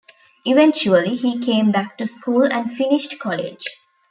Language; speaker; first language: English; non-native, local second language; Tamil